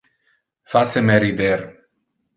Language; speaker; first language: Interlingua; non-native, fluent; Italian